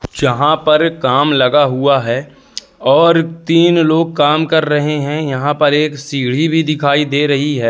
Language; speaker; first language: Hindi; native; Hindi